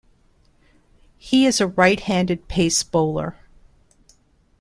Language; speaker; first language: English; non-native, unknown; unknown